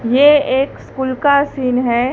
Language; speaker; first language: Hindi; non-native, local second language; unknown